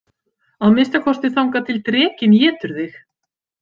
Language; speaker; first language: Icelandic; native; Icelandic